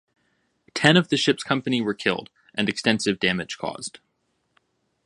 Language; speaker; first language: English; native; English